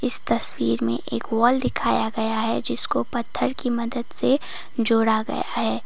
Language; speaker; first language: Hindi; non-native, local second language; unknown